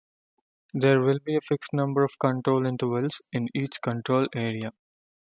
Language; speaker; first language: English; non-native, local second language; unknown